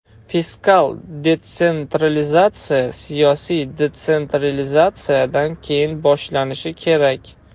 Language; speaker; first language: Uzbek; non-native, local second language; Russian